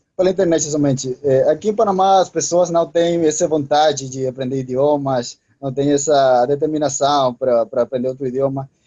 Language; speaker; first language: Portuguese; non-native, fluent; Spanish